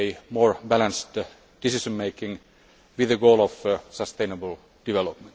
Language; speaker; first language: English; non-native, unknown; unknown